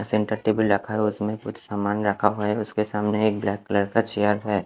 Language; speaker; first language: Hindi; non-native, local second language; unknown